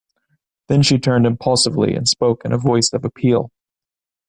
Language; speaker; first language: English; native; English